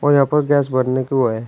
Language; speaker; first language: Hindi; native; Hindi